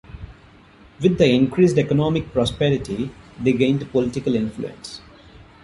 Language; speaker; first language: English; non-native, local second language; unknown